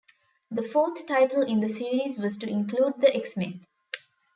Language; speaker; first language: English; non-native, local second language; Tamil